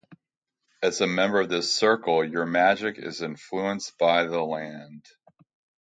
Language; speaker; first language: English; native; English